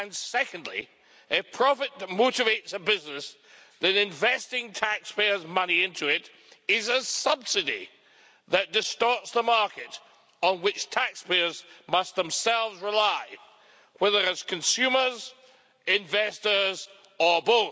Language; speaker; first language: English; native; English